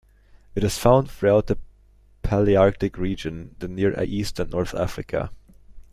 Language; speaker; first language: English; native; English